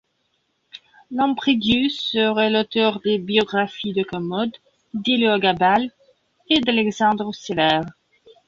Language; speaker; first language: French; non-native, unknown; Belarusian